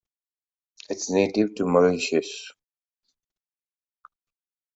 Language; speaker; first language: English; non-native, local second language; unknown